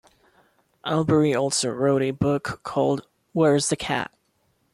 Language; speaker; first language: English; non-native, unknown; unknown